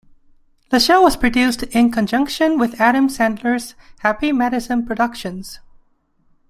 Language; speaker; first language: English; non-native, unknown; Chinese